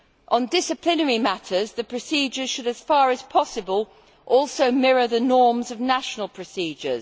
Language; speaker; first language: English; native; English